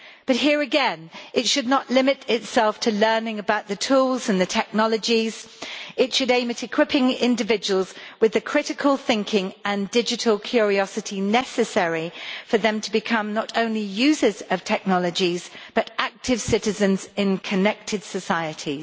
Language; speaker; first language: English; native; English